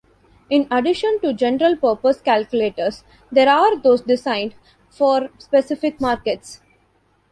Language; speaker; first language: English; non-native, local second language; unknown